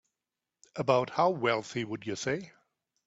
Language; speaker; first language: English; native; English